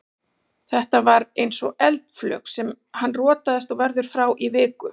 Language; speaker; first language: Icelandic; native; Icelandic